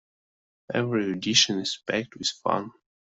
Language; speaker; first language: English; non-native, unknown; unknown